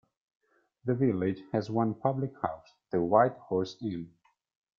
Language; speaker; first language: English; non-native, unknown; Italian